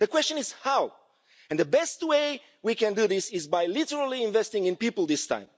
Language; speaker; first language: English; non-native, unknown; Romanian